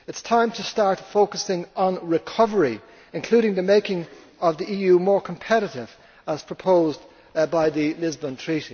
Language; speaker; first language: English; native; English